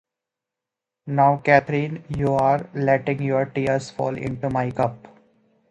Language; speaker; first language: English; native; English